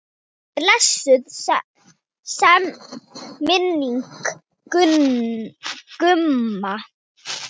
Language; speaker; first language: Icelandic; non-native, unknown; Thai